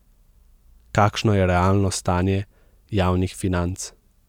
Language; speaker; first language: Slovenian; native; Slovenian